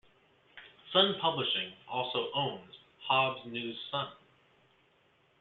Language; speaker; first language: English; native; English